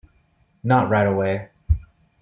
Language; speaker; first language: English; native; English